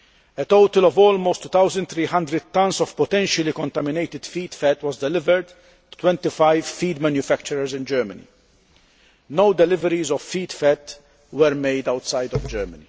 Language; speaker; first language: English; non-native, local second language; Maltese